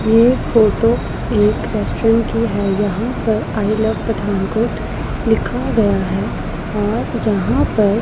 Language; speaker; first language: Hindi; non-native, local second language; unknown